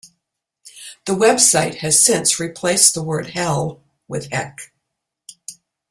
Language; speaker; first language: English; native; English